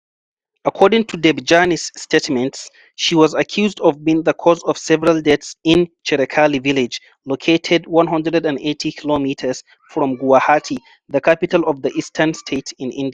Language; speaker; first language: English; non-native, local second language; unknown